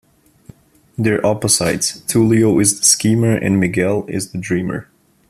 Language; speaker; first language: English; non-native, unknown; Bulgarian